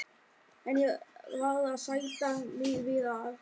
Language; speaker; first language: Icelandic; non-native, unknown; German